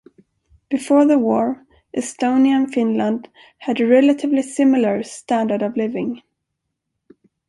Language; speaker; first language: English; non-native, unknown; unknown